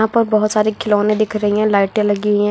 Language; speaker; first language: Hindi; native; Hindi